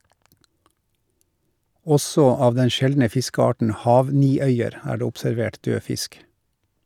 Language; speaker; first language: Norwegian; native; Norwegian